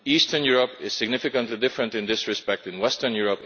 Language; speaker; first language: English; non-native, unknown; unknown